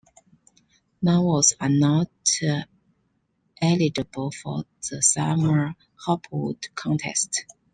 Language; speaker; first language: English; non-native, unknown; Chinese